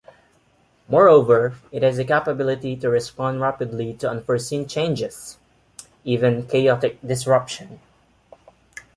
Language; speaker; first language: English; non-native, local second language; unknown